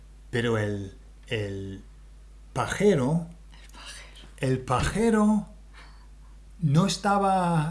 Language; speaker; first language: Spanish; non-native, fluent; English